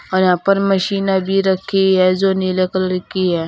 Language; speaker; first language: Hindi; native; Hindi